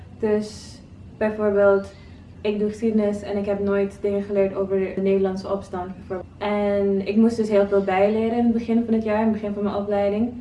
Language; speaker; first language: Dutch; non-native, local second language; Papiamento